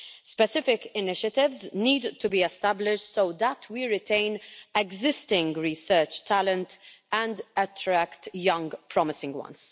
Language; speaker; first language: English; non-native, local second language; Maltese